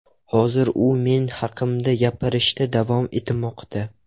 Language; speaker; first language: Uzbek; non-native, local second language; Russian